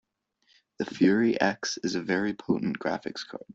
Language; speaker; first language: English; native; English